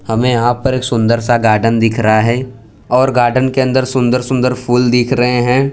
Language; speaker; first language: Hindi; non-native, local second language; Gujarati